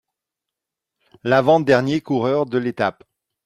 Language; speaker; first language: French; non-native, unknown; Dutch